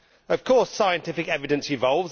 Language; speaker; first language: English; native; English